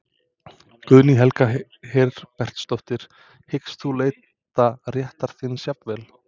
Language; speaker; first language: Icelandic; non-native, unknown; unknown